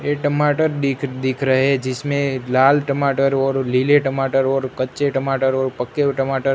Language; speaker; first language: Hindi; non-native, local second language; Gujarati